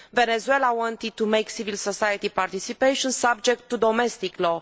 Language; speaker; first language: English; non-native, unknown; Romanian